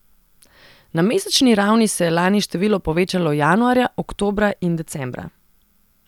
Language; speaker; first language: Slovenian; non-native, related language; Serbian